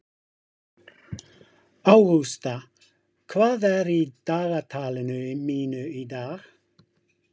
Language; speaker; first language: Icelandic; non-native, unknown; English